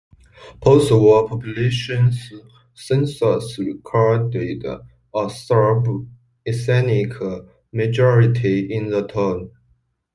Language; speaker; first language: English; non-native, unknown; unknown